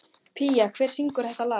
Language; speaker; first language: Icelandic; native; Icelandic